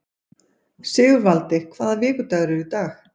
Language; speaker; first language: Icelandic; native; Icelandic